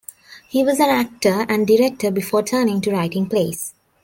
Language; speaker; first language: English; non-native, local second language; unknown